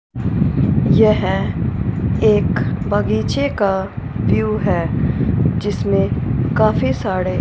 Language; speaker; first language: Hindi; non-native, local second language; Punjabi